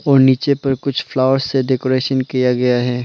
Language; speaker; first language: Hindi; non-native, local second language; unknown